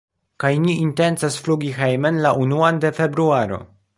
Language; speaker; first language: Esperanto; non-native, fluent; Polish